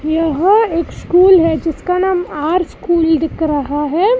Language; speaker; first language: Hindi; non-native, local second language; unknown